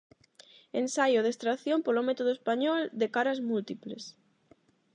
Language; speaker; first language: Galician; non-native, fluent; Spanish